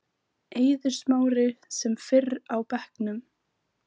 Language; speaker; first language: Icelandic; native; Icelandic